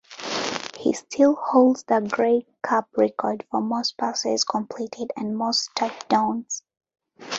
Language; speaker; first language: English; non-native, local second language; Ganda